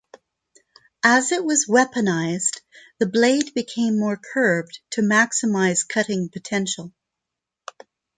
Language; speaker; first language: English; non-native, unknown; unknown